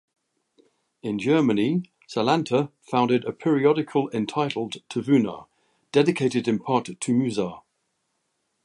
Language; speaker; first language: English; native; English